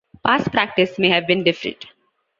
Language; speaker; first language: English; non-native, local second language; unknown